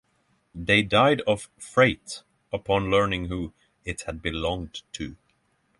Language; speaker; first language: English; non-native, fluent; Norwegian